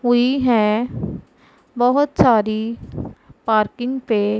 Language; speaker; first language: Hindi; non-native, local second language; Punjabi